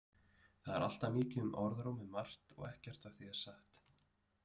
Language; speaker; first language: Icelandic; native; Icelandic